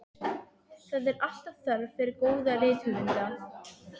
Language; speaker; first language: Icelandic; non-native, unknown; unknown